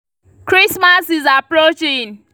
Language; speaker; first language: English; non-native, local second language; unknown